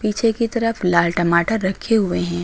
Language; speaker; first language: Hindi; native; Hindi